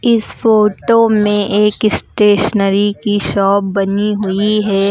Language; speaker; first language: Hindi; native; Hindi